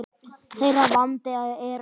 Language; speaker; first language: Icelandic; native; Icelandic